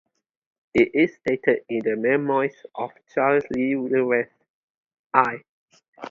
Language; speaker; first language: English; non-native, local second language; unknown